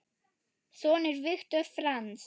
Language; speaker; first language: Icelandic; non-native, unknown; German